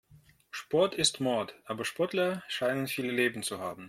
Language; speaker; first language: German; non-native, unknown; Russian